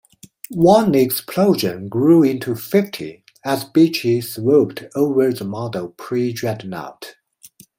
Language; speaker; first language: English; non-native, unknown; Chinese